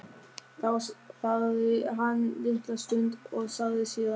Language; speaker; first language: Icelandic; non-native, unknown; German